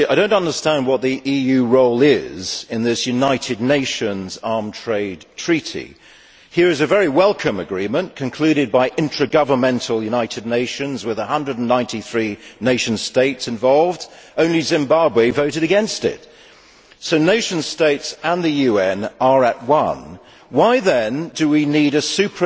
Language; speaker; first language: English; native; English